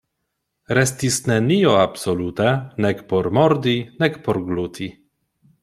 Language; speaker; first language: Esperanto; non-native, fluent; Polish